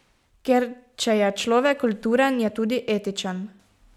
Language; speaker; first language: Slovenian; native; Slovenian